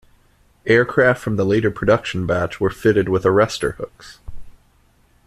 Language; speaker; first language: English; native; English